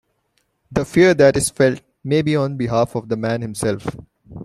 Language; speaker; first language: English; non-native, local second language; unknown